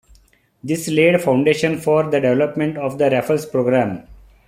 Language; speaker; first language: English; non-native, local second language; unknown